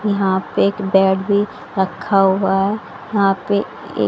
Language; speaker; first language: Hindi; native; Hindi